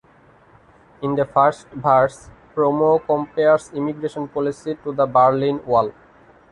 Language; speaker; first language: English; non-native, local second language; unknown